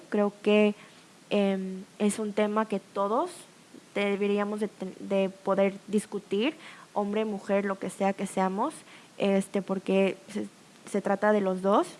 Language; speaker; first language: Spanish; early bilingual, other home language; Korean